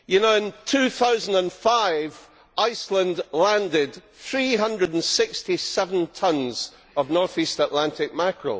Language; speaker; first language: English; native; English